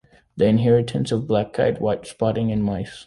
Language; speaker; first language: English; native; English